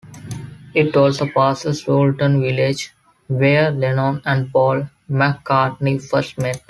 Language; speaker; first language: English; non-native, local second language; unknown